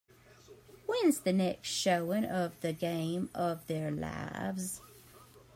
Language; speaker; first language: English; native; English